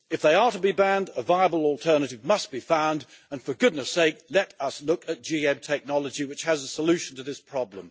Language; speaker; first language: English; native; English